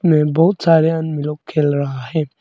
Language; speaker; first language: Hindi; non-native, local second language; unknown